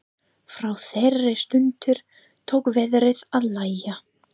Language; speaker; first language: Icelandic; non-native, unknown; English